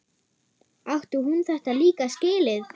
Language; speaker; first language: Icelandic; non-native, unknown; German